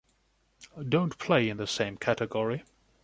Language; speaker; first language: English; non-native, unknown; German